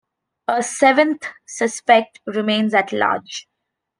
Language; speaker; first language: English; non-native, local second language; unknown